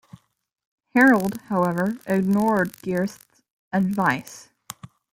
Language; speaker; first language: English; native; English